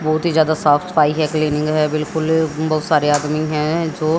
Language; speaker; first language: Hindi; native; Hindi